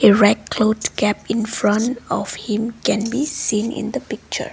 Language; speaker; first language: English; non-native, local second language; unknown